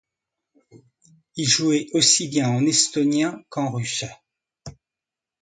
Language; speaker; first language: French; non-native, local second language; Arabic